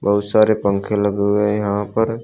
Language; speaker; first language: Hindi; native; Hindi